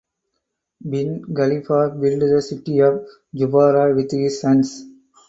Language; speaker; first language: English; non-native, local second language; Tamil